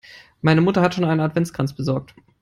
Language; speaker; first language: English; non-native, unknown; German